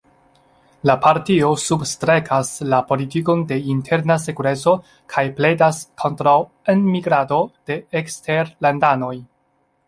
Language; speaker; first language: Esperanto; non-native, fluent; Chinese